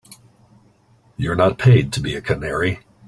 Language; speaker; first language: English; native; English